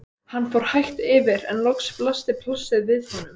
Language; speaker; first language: Icelandic; native; Icelandic